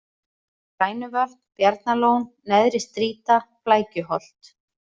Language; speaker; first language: Icelandic; native; Icelandic